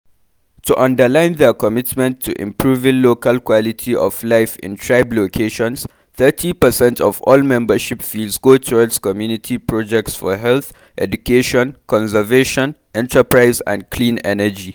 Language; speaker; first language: English; non-native, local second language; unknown